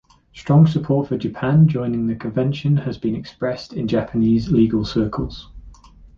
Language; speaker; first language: English; native; English